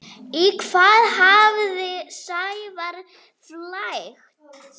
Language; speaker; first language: Icelandic; native; Icelandic